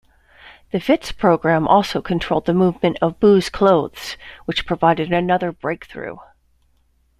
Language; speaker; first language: English; native; English